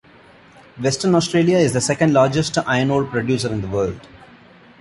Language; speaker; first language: English; non-native, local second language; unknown